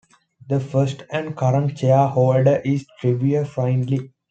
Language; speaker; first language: English; non-native, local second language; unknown